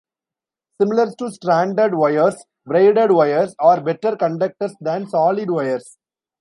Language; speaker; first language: English; non-native, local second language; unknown